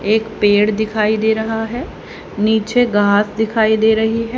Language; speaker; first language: Hindi; native; Hindi